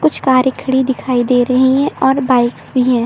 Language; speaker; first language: Hindi; native; Hindi